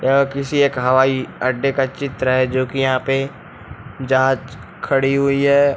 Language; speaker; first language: Hindi; native; Hindi